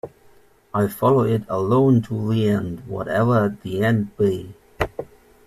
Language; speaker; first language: English; native; English